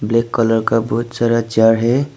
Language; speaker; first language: Hindi; non-native, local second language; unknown